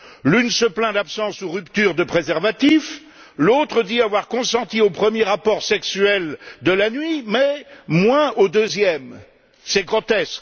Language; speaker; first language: French; native; French